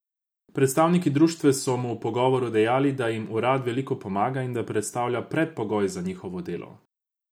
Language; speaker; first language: Slovenian; non-native, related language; Croatian